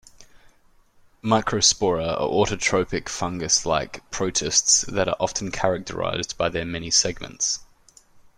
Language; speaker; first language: English; native; English